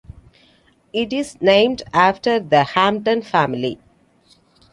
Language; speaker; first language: English; non-native, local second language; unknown